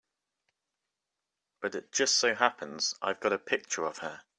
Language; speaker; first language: English; native; English